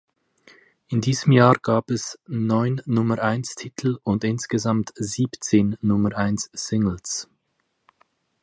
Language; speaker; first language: German; native; German